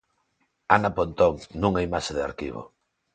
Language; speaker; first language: Galician; non-native, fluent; Spanish